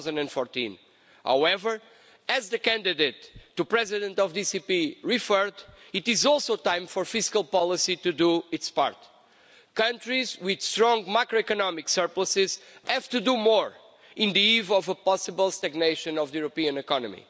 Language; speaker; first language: English; non-native, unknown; Portuguese